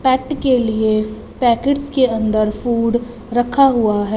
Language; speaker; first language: Hindi; non-native, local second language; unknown